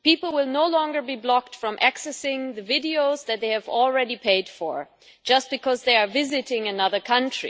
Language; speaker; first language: English; non-native, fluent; German